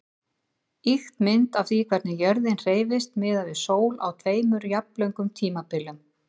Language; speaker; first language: Icelandic; native; Icelandic